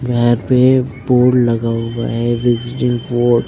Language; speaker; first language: Hindi; native; Hindi